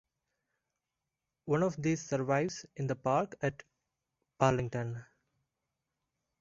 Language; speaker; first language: English; non-native, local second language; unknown